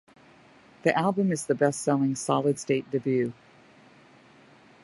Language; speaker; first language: English; native; English